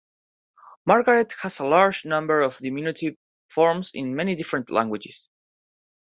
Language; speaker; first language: English; non-native, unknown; Spanish